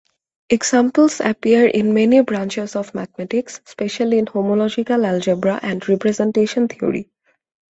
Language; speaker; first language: English; non-native, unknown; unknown